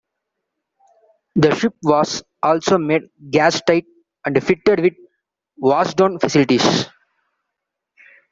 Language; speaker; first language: English; non-native, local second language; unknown